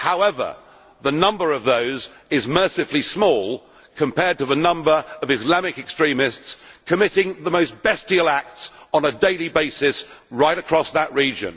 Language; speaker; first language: English; native; English